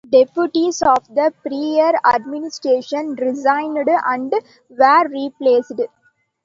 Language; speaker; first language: English; non-native, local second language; Tamil